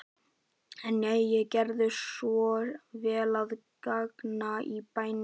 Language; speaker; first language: Icelandic; native; Icelandic